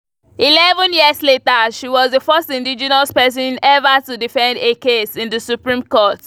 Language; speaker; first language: English; non-native, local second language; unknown